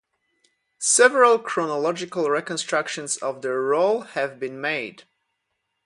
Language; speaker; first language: English; non-native, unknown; Polish